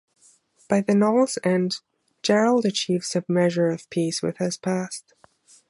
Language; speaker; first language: English; non-native, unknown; German